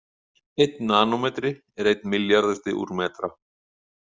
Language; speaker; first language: Icelandic; native; Icelandic